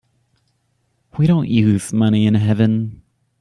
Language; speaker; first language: English; native; English